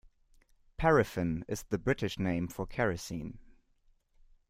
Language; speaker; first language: English; non-native, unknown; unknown